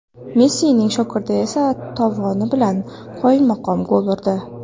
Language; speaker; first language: Uzbek; non-native, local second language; Kara-Kalpak